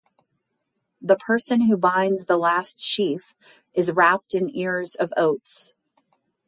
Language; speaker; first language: English; native; English